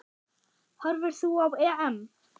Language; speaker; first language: Icelandic; non-native, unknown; German